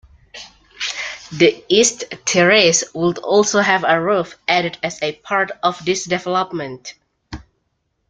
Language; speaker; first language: English; native; English